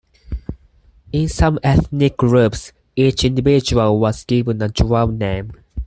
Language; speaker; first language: English; non-native, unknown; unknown